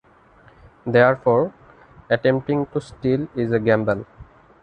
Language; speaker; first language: English; non-native, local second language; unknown